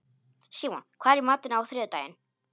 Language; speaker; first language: Icelandic; non-native, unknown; Polish